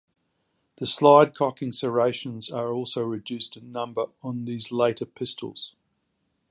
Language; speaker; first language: English; native; English